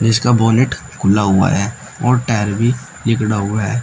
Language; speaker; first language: Hindi; native; Hindi